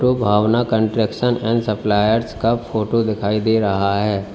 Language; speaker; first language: Hindi; native; Hindi